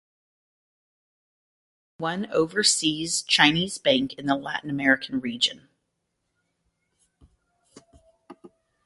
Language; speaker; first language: English; native; English